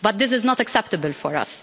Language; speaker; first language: English; non-native, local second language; Maltese